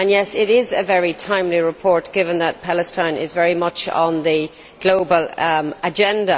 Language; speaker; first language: English; native; English